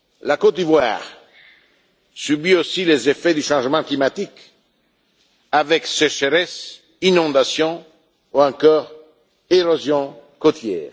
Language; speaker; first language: French; non-native, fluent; Italian